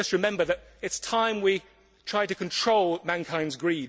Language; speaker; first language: English; native; English